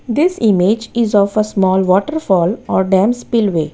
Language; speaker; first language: English; non-native, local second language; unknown